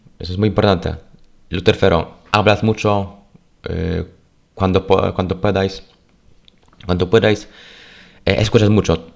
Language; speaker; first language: Spanish; non-native, fluent; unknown